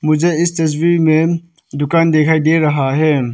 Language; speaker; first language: Hindi; non-native, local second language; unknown